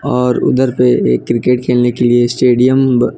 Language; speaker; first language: Hindi; non-native, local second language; Gujarati